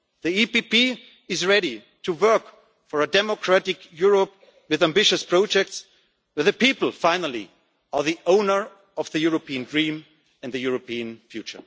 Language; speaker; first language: English; non-native, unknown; German